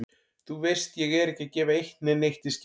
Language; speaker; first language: Icelandic; native; Icelandic